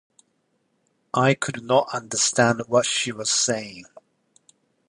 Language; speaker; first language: English; non-native, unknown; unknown